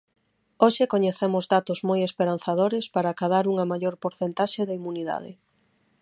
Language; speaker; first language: Galician; non-native, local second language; Spanish